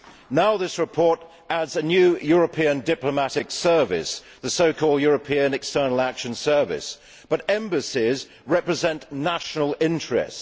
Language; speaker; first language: English; native; English